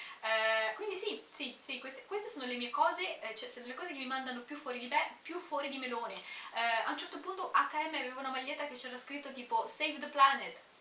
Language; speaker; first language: Italian; early bilingual, other home language; Romanian